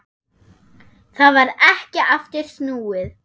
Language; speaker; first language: Icelandic; non-native, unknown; German